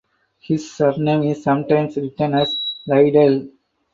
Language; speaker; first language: English; non-native, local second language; Tamil